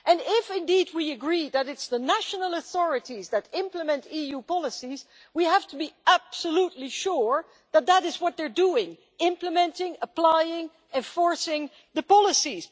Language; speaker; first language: English; non-native, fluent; Dutch